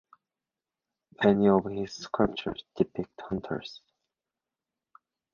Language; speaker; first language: English; non-native, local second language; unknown